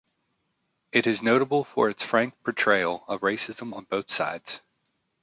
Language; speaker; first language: English; native; English